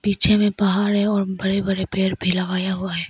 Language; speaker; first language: Hindi; non-native, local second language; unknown